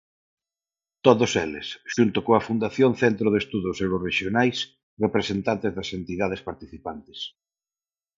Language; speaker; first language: Galician; non-native, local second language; Spanish